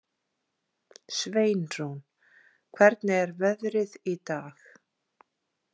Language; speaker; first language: Icelandic; native; Icelandic